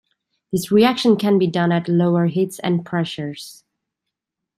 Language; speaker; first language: English; native; English